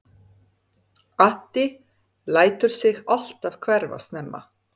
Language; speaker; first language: Icelandic; non-native, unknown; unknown